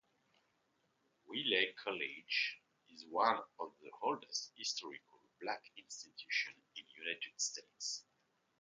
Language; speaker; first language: English; non-native, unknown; French